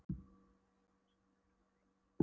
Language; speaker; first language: Icelandic; non-native, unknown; Polish